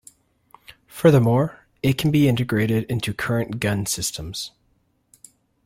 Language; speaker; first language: English; native; English